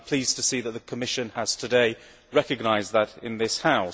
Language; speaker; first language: English; native; English